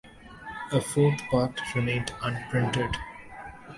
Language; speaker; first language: English; non-native, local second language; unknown